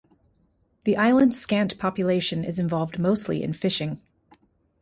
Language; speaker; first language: English; native; English